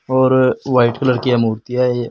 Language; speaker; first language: Hindi; native; Hindi